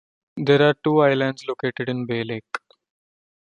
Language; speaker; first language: English; non-native, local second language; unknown